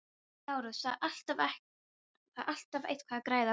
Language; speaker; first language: Icelandic; non-native, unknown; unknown